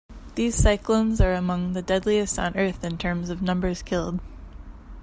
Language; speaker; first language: English; native; English